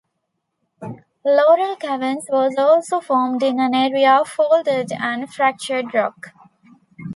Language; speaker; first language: English; non-native, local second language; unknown